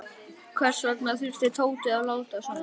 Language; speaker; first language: Icelandic; native; Icelandic